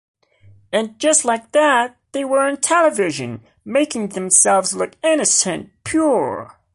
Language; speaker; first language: English; non-native, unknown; Portuguese